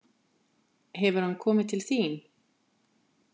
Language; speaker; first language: Icelandic; native; Icelandic